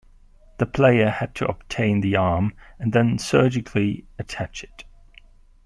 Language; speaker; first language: English; non-native, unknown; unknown